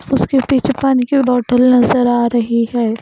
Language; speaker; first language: Hindi; non-native, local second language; Punjabi